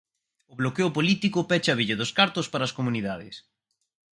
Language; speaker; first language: Galician; native; Galician